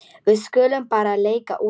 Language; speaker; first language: Icelandic; non-native, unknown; Polish